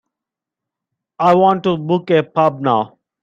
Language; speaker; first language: English; non-native, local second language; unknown